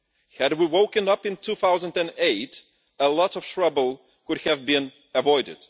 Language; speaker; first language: English; non-native, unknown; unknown